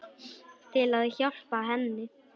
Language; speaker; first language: Icelandic; non-native, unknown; Polish